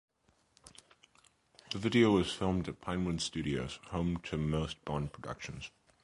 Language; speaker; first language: English; native; English